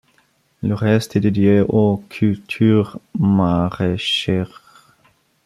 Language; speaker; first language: French; non-native, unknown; Bulgarian